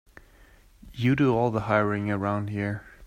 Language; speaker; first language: English; non-native, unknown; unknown